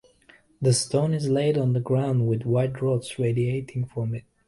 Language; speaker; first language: English; native; English